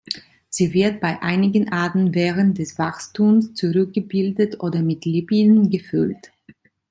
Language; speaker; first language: German; non-native, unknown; Italian